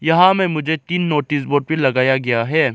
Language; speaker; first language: Hindi; non-native, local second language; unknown